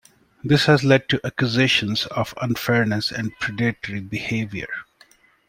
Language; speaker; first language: English; non-native, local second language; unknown